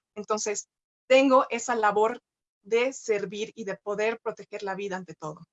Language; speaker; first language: Spanish; native; Spanish